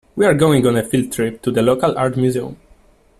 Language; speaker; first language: English; non-native, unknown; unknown